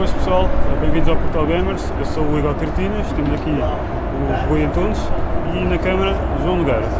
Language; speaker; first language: Portuguese; native; Portuguese